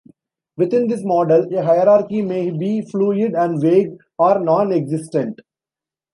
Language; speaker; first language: English; non-native, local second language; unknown